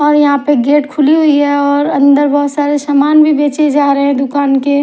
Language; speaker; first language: Hindi; non-native, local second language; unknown